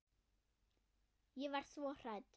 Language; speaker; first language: Icelandic; non-native, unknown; German